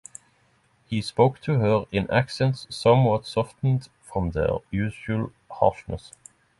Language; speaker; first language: English; non-native, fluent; Norwegian